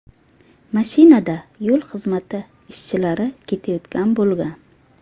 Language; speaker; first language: Uzbek; native; Uzbek